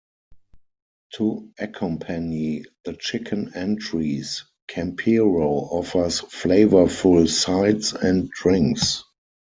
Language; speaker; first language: English; non-native, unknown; German